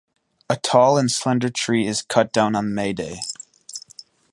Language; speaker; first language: English; native; English